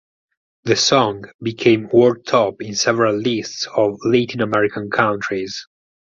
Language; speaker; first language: English; non-native, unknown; Italian